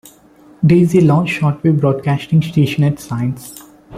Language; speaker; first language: English; non-native, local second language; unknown